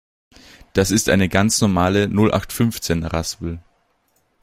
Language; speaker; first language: German; native; German